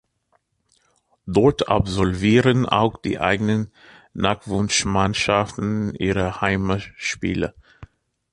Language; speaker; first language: German; non-native, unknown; English